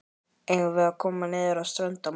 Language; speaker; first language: Icelandic; native; Icelandic